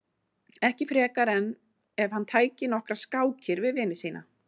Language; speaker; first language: Icelandic; native; Icelandic